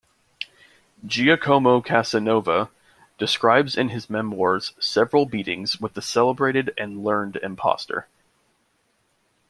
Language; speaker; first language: English; native; English